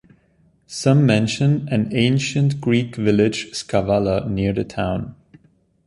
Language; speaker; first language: English; non-native, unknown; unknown